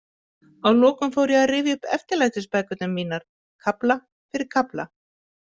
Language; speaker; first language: Icelandic; native; Icelandic